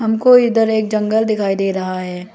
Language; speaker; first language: Hindi; non-native, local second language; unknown